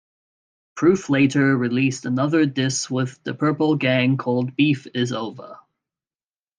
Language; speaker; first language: English; native; English